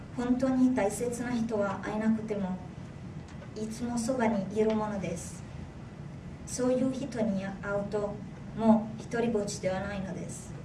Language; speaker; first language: Japanese; non-native, fluent; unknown